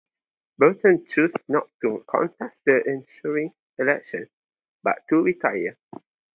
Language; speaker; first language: English; non-native, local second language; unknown